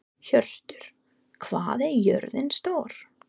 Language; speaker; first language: Icelandic; non-native, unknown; English